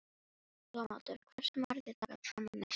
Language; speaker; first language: Icelandic; non-native, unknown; Filipino